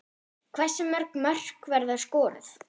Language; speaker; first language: Icelandic; non-native, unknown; German